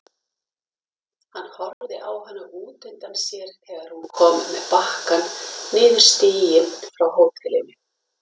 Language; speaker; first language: Icelandic; native; Icelandic